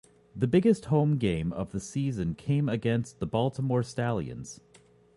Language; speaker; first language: English; native; English